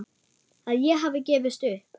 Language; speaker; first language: Icelandic; non-native, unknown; German